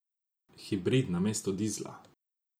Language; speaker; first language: Slovenian; non-native, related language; Croatian